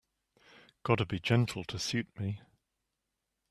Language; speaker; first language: English; native; English